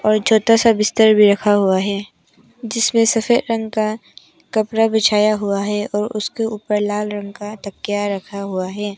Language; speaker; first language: Hindi; non-native, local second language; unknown